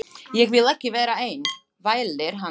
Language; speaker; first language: Icelandic; non-native, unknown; Slovak